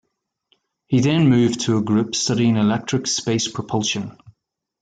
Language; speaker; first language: English; native; English